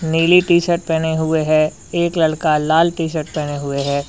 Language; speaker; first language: Hindi; native; Hindi